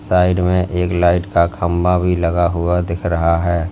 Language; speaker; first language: Hindi; native; Hindi